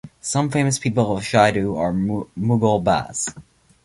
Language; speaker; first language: English; native; English